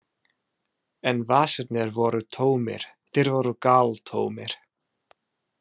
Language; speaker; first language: Icelandic; non-native, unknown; English